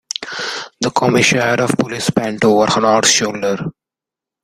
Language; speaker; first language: English; non-native, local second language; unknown